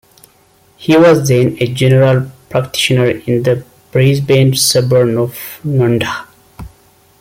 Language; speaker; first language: English; non-native, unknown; Amharic